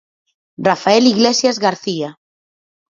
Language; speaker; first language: Galician; native; Galician